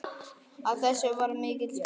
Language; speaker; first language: Icelandic; native; Icelandic